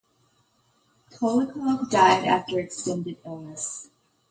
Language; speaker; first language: English; native; English